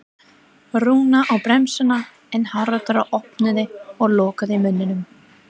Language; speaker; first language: Icelandic; non-native, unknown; English